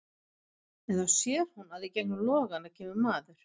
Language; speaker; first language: Icelandic; non-native, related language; Swedish